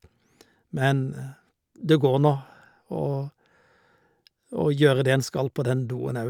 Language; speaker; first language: Norwegian; native; Norwegian